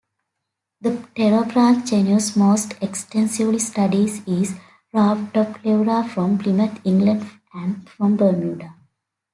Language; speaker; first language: English; native; English